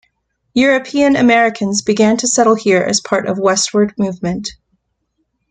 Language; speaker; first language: English; native; English